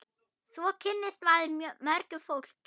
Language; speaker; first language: Icelandic; non-native, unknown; German